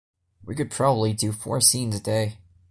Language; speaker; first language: English; non-native, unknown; Portuguese